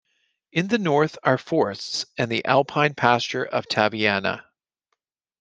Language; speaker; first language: English; native; English